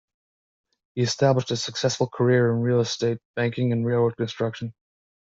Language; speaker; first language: English; native; English